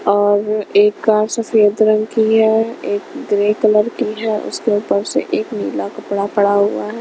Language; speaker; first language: Hindi; non-native, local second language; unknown